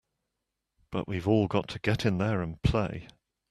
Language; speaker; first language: English; native; English